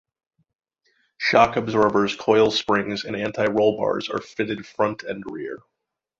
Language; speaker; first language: English; native; English